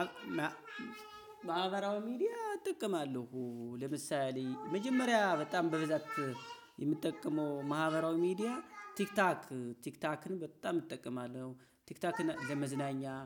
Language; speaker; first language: Amharic; native; Amharic